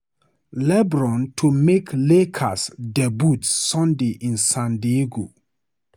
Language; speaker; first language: English; non-native, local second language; Hausa